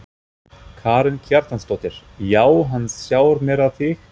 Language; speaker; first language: Icelandic; non-native, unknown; German